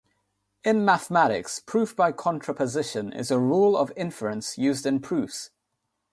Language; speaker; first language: English; non-native, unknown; Nepali